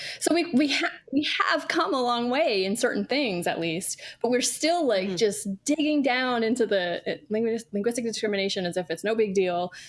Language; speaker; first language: English; native; English